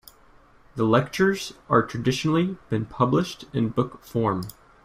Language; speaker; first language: English; native; English